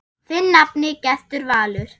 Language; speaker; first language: Icelandic; non-native, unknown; German